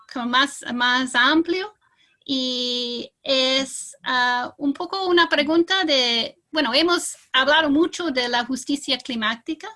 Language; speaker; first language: Spanish; non-native, fluent; English